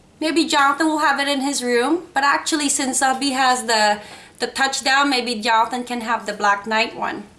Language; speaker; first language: English; non-native, local second language; Filipino